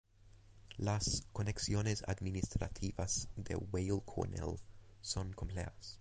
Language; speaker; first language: Spanish; non-native, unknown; English